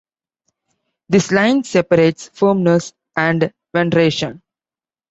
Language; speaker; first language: English; non-native, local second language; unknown